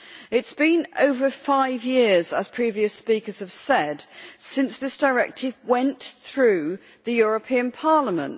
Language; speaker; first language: English; native; English